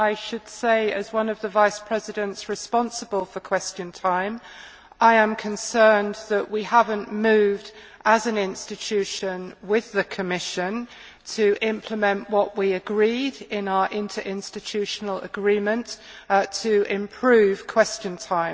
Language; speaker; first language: English; native; English